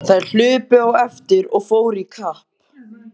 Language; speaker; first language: Icelandic; native; Icelandic